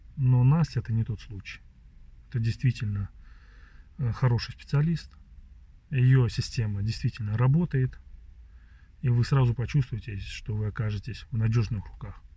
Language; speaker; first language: Russian; native; Russian